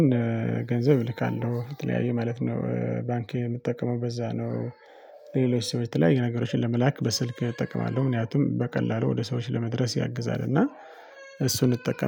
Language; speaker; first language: Amharic; non-native, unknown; Tigrinya